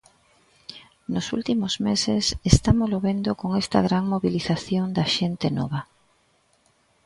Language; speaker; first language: Galician; native; Galician